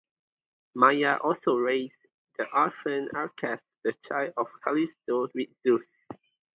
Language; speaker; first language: English; non-native, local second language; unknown